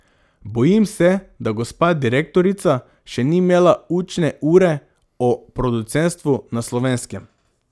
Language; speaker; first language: Slovenian; non-native, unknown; Macedonian